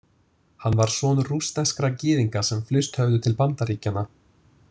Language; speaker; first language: Icelandic; non-native, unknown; English